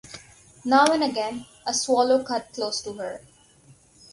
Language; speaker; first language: English; non-native, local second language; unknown